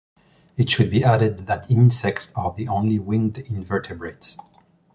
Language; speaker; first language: English; non-native, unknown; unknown